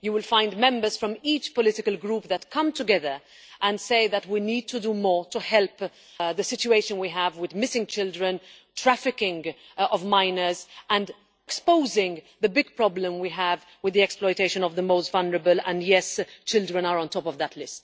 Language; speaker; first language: English; non-native, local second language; Maltese